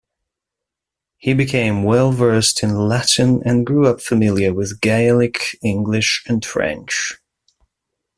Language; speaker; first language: English; non-native, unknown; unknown